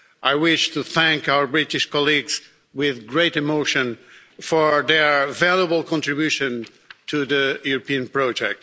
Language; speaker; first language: English; non-native, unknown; Portuguese